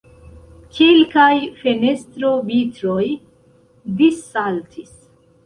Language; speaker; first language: Esperanto; non-native, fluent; Central Kurdish